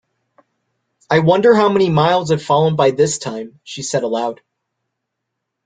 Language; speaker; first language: English; native; English